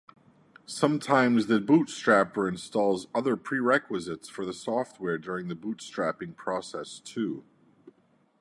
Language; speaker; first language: English; native; English